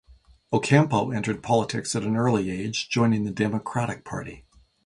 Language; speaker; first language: English; native; English